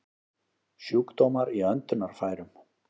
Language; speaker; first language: Icelandic; native; Icelandic